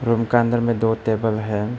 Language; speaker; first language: Hindi; non-native, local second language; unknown